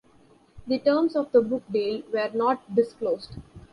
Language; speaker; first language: English; non-native, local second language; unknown